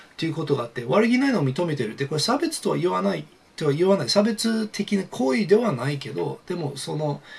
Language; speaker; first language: Japanese; non-native, fluent; English